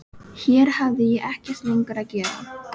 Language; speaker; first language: Icelandic; non-native, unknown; Filipino